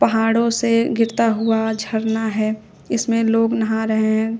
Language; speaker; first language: Hindi; native; Hindi